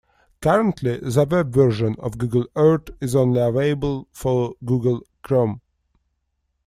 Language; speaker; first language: English; non-native, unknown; Russian